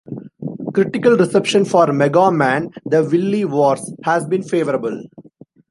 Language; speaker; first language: English; non-native, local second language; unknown